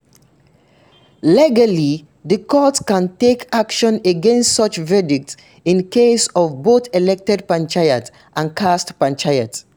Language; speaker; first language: English; non-native, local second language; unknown